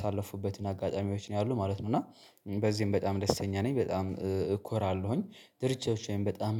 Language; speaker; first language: Amharic; native; Amharic